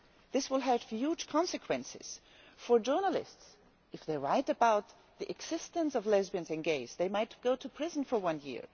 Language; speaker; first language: English; non-native, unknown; German